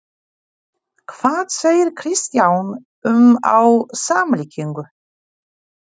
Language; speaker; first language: Icelandic; non-native, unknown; Polish